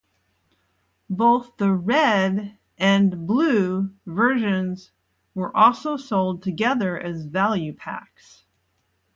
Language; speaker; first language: English; native; English